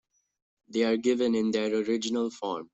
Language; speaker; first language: English; non-native, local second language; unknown